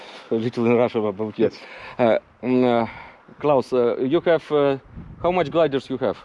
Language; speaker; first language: English; non-native, learner; Russian